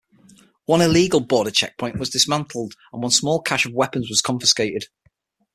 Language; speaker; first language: English; native; English